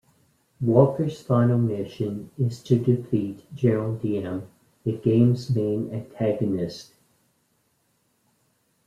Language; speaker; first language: English; native; English